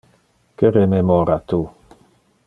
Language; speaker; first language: Interlingua; non-native, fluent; Dutch